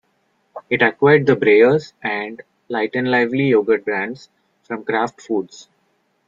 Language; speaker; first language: English; non-native, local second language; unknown